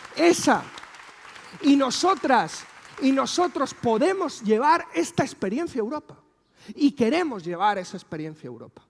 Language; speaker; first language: Spanish; native; Spanish